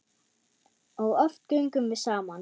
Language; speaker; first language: Icelandic; non-native, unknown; German